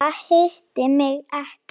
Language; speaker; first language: Icelandic; non-native, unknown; Slovak